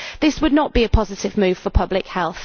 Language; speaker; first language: English; native; English